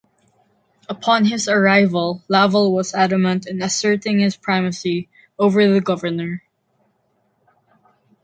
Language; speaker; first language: English; non-native, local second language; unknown